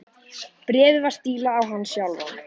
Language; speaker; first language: Icelandic; native; Icelandic